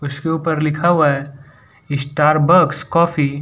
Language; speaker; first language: Hindi; non-native, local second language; Gujarati